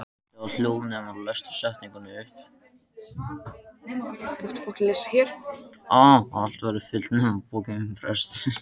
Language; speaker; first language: Icelandic; native; Icelandic